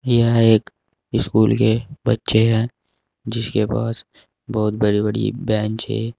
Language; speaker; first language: Hindi; native; Hindi